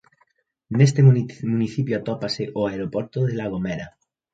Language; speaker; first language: Galician; native; Galician